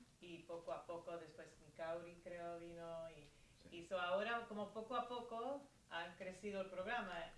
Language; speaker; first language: Spanish; early bilingual, heritage; Spanish